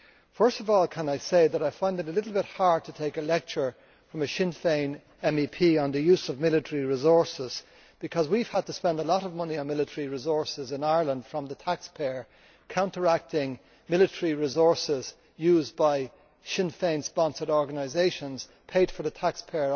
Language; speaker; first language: English; native; English